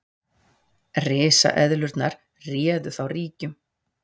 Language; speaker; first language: Icelandic; native; Icelandic